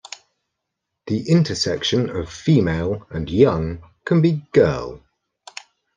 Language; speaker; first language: English; native; English